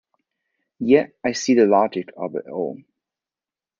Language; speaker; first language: English; non-native, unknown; Chinese